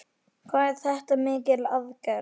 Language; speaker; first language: Icelandic; native; Icelandic